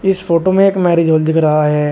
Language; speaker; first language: Hindi; native; Hindi